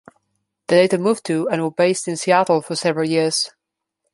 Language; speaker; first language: English; non-native, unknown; Slovenian